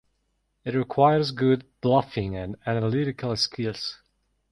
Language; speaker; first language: English; non-native, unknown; Mongolian